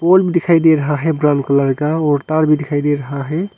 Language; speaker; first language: Hindi; non-native, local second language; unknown